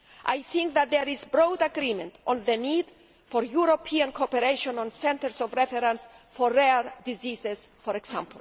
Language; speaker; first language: English; non-native, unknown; Greek